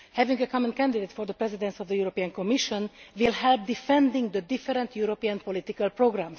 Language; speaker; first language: English; non-native, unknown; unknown